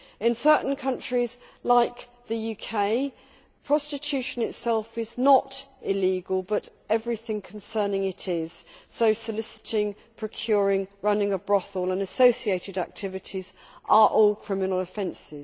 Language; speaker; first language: English; native; English